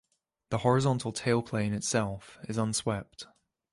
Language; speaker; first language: English; native; English